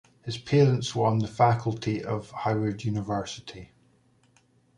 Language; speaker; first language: English; native; English